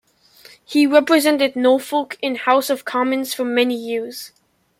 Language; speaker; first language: English; native; English